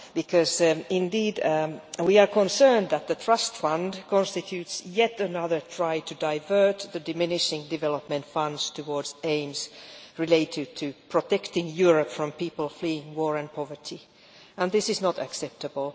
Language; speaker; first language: English; non-native, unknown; Finnish